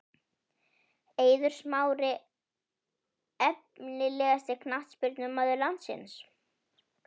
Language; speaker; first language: Icelandic; native; Icelandic